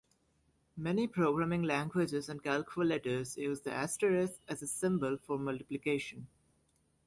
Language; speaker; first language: English; native; English